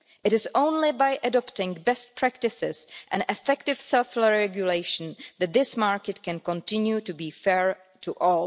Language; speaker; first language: English; non-native, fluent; Czech